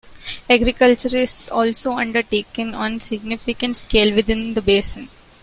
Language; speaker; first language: English; non-native, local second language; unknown